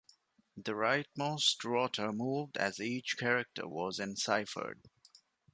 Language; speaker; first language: English; non-native, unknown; Divehi